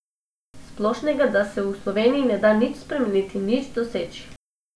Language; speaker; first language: Slovenian; non-native, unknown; Macedonian